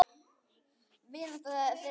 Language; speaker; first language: Icelandic; native; Icelandic